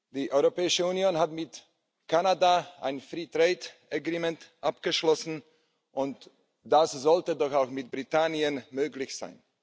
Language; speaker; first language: German; non-native, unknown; Slovak